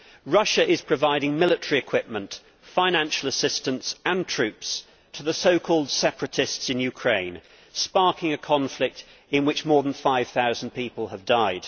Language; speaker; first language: English; native; English